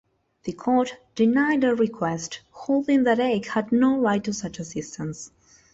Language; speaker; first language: English; non-native, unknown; Spanish